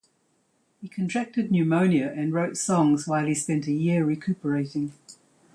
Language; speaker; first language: English; native; English